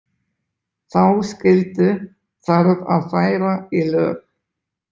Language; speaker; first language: Icelandic; native; Icelandic